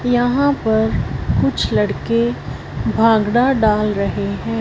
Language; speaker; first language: Hindi; non-native, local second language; Punjabi